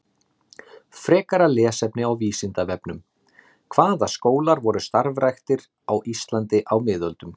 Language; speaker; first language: Icelandic; native; Icelandic